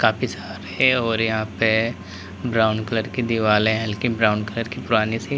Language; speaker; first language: Hindi; native; Hindi